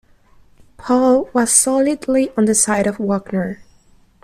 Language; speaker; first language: English; non-native, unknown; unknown